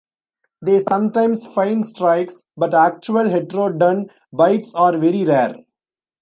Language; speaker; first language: English; non-native, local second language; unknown